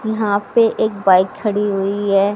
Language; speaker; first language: Hindi; native; Hindi